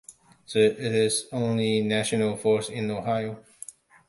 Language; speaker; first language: English; non-native, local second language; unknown